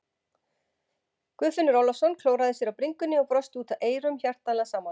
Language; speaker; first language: Icelandic; native; Icelandic